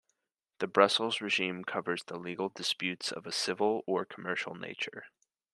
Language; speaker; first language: English; native; English